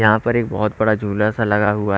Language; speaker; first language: Hindi; native; Hindi